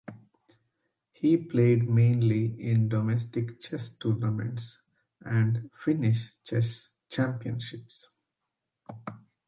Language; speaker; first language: English; non-native, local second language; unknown